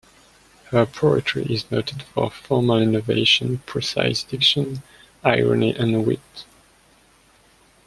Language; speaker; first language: English; non-native, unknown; French